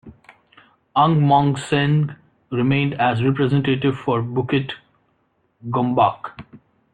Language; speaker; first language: English; non-native, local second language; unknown